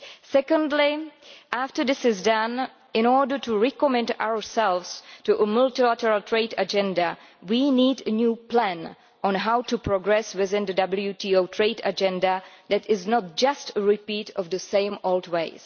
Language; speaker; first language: English; non-native, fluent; Czech